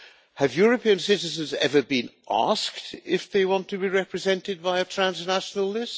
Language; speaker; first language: English; non-native, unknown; Hungarian